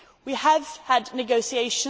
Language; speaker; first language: English; non-native, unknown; Swedish